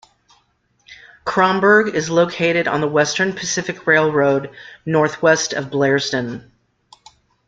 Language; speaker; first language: English; native; English